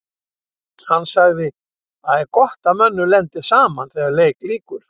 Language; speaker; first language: Icelandic; native; Icelandic